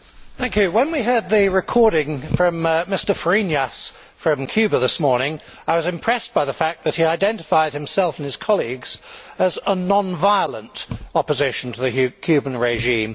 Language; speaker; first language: English; native; English